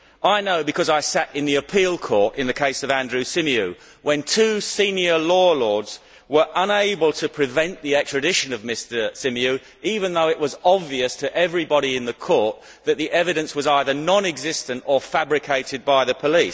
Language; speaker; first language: English; native; English